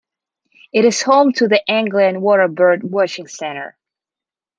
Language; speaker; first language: English; non-native, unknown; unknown